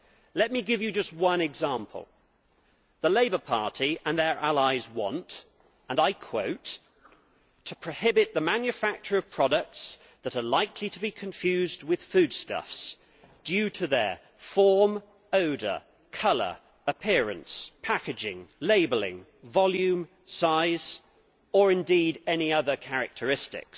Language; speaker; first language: English; native; English